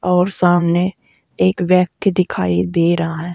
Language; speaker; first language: Hindi; native; Hindi